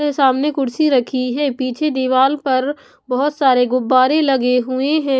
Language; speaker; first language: Hindi; non-native, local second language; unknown